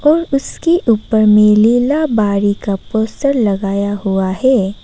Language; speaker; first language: Hindi; non-native, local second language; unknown